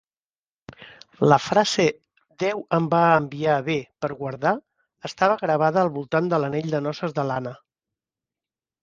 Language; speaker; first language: Catalan; native; Catalan